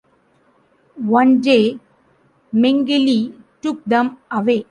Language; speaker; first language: English; non-native, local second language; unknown